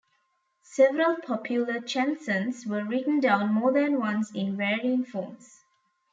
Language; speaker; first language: English; non-native, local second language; Tamil